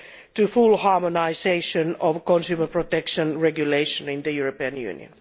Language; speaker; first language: English; non-native, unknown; Finnish